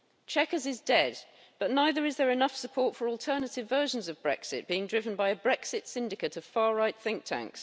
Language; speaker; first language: English; native; English